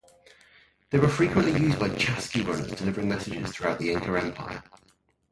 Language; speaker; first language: English; native; English